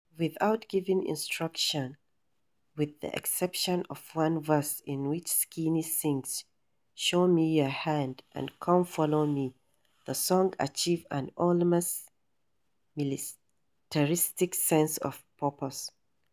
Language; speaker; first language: English; non-native, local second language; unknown